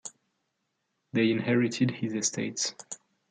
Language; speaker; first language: English; non-native, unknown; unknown